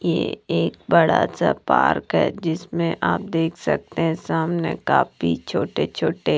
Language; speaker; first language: Hindi; non-native, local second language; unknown